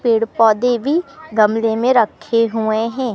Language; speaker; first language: Hindi; native; Hindi